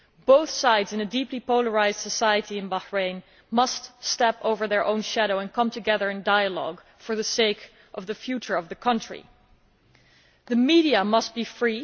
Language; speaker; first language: English; non-native, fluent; Dutch